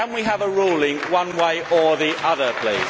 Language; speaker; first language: English; native; English